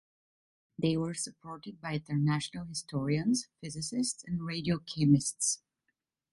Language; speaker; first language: English; non-native, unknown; Italian